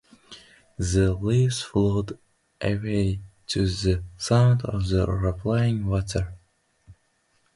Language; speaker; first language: English; native; English